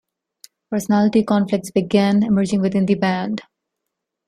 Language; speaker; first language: English; non-native, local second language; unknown